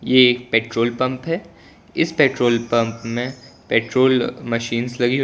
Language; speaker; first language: Hindi; non-native, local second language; Gujarati